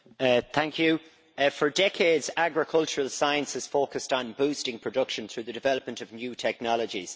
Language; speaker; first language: English; native; English